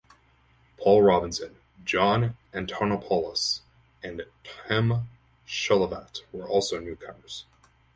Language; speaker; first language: English; native; English